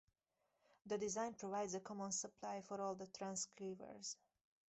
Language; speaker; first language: English; native; English